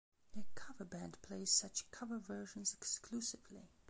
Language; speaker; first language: English; non-native, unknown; Belarusian